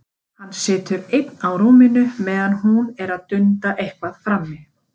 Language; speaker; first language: Icelandic; native; Icelandic